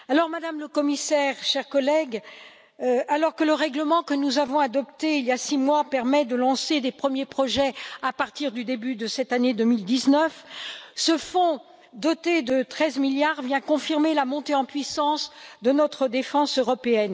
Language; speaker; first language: French; native; French